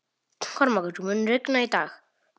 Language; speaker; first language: Icelandic; non-native, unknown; Polish